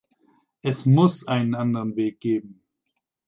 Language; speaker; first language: German; native; German